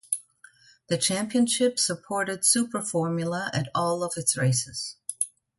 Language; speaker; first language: English; non-native, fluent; German